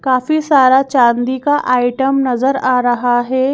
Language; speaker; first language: Hindi; native; Hindi